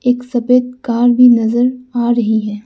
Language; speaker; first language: Hindi; non-native, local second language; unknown